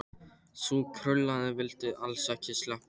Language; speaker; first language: Icelandic; non-native, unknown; Polish